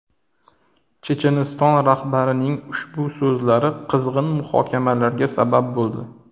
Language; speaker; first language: Uzbek; native; Uzbek